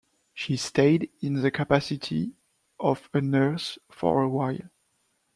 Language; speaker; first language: English; non-native, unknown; French